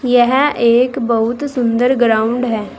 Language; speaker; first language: Hindi; native; Hindi